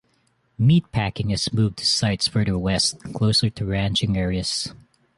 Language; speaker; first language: English; non-native, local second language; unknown